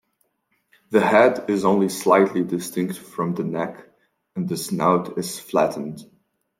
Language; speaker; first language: English; non-native, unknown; French